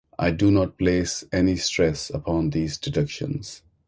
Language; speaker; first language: English; non-native, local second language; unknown